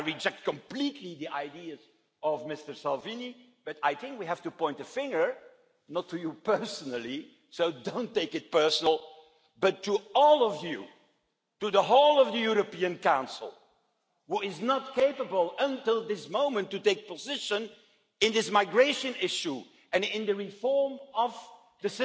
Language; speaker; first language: English; non-native, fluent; Dutch